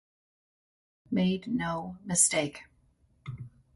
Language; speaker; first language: English; native; English